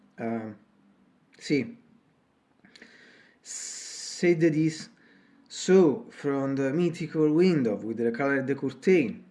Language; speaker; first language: English; non-native, learner; Italian